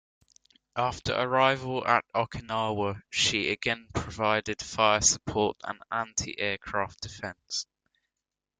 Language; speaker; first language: English; native; English